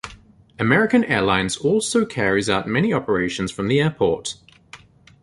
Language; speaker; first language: English; native; English